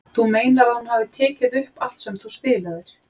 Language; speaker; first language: Icelandic; native; Icelandic